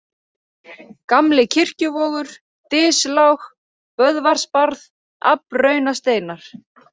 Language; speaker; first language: Icelandic; native; Icelandic